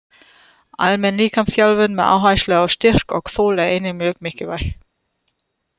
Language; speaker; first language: Icelandic; non-native, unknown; German